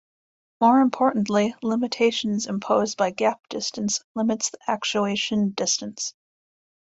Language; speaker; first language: English; native; English